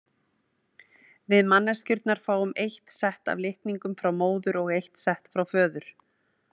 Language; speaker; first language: Icelandic; native; Icelandic